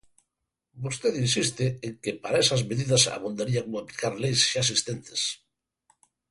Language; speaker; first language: Galician; native; Galician